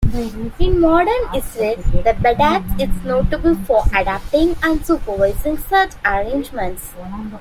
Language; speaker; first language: English; non-native, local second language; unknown